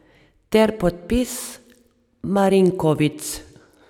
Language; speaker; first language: Slovenian; native; Slovenian